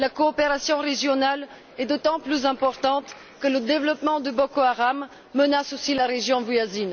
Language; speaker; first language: French; non-native, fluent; Bulgarian